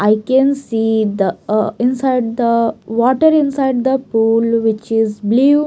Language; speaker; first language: English; non-native, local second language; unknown